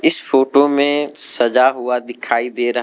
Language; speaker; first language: Hindi; non-native, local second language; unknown